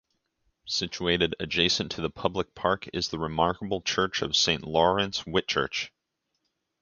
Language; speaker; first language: English; native; English